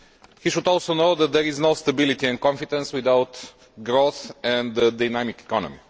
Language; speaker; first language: English; non-native, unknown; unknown